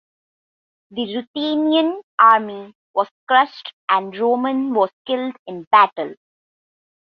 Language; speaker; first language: English; non-native, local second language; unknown